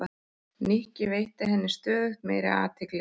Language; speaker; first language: Icelandic; native; Icelandic